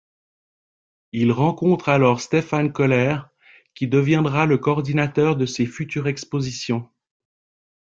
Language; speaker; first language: French; native; French